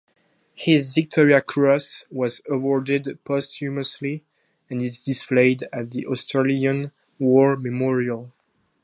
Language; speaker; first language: English; non-native, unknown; French